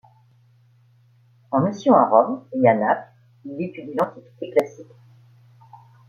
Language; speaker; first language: French; native; French